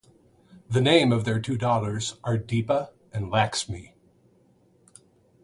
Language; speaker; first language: English; native; English